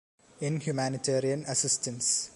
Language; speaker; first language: English; non-native, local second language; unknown